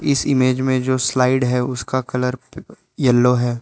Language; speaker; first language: Hindi; non-native, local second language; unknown